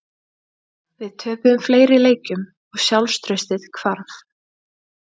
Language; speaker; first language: Icelandic; native; Icelandic